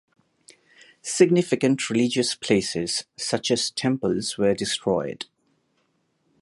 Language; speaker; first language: English; non-native, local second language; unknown